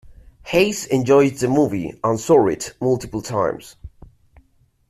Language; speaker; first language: English; native; English